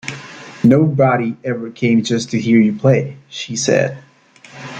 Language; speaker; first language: English; native; English